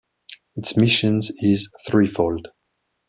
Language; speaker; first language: English; non-native, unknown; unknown